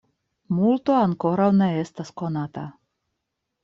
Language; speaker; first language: Esperanto; non-native, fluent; Russian